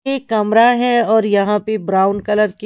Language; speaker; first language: Hindi; non-native, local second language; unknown